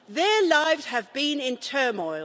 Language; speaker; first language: English; native; English